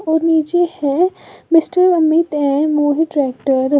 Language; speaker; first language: Hindi; native; Hindi